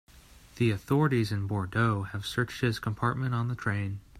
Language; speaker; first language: English; native; English